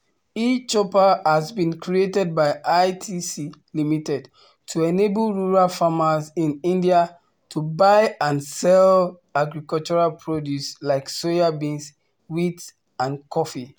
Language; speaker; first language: English; non-native, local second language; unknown